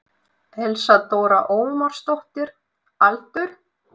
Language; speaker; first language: Icelandic; non-native, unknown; Russian